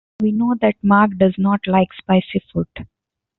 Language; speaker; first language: English; non-native, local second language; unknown